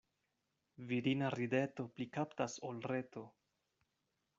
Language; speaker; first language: Esperanto; non-native, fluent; Spanish